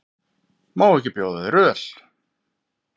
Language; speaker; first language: Icelandic; native; Icelandic